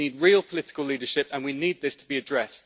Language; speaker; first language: English; native; English